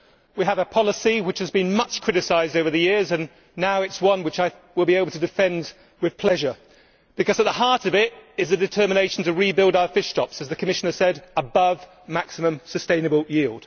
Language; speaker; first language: English; native; English